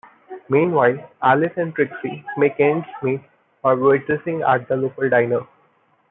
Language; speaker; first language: English; non-native, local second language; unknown